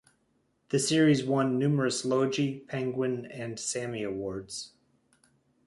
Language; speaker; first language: English; native; English